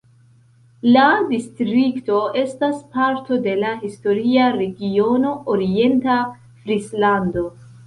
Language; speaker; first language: Esperanto; non-native, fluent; Central Kurdish